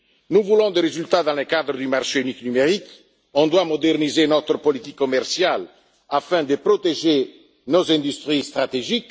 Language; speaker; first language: French; non-native, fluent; Italian